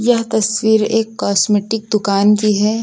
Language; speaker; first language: Hindi; native; Hindi